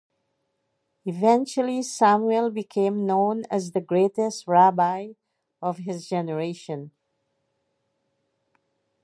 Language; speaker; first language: English; native; English